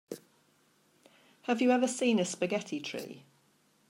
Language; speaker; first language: English; native; English